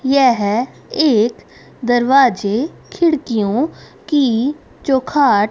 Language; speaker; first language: Hindi; native; Hindi